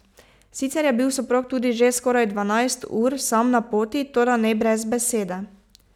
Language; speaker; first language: Slovenian; native; Slovenian